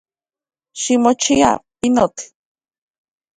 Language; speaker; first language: Central Puebla Nahuatl; native; Central Puebla Nahuatl